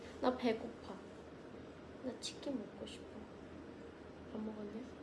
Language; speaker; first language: Korean; non-native, fluent; Thai